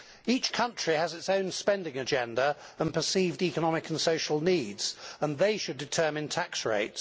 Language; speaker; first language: English; native; English